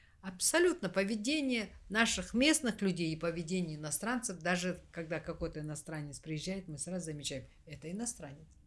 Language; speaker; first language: Russian; non-native, local second language; Kazakh